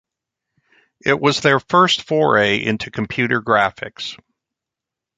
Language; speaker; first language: English; native; English